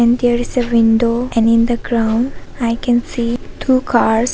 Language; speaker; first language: English; non-native, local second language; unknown